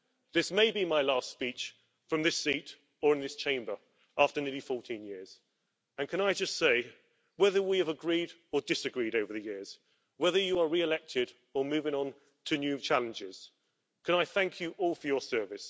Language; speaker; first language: English; native; English